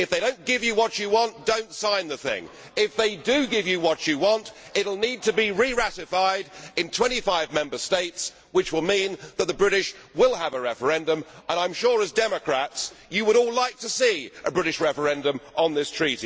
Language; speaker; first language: English; native; English